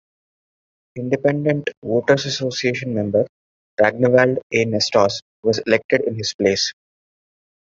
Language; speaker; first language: English; non-native, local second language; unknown